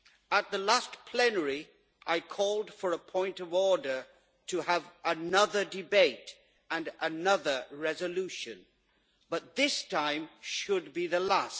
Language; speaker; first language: English; native; English